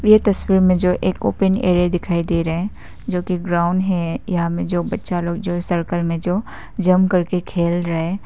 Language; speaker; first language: Hindi; non-native, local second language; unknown